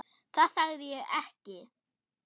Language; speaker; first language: Icelandic; non-native, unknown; German